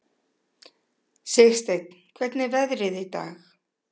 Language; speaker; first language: Icelandic; native; Icelandic